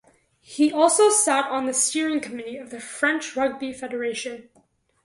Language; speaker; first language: English; native; English